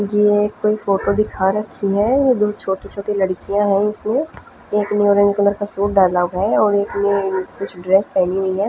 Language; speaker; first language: Hindi; non-native, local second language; Punjabi